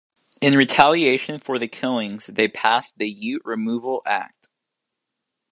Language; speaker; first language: English; native; English